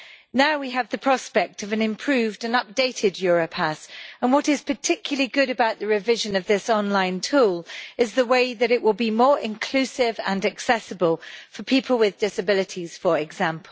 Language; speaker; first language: English; native; English